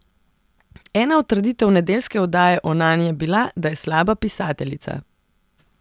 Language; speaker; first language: Slovenian; non-native, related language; Serbian